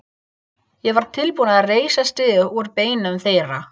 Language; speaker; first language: Icelandic; non-native, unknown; English